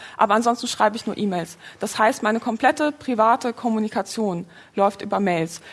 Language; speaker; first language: German; early bilingual, other home language; Polish